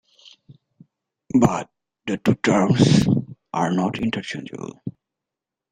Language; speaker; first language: English; native; English